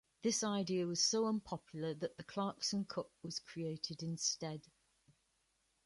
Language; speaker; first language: English; native; English